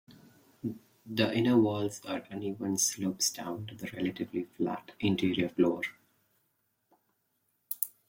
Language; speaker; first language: English; non-native, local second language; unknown